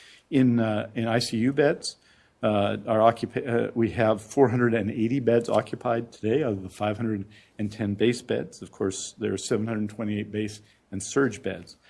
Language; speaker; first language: English; native; English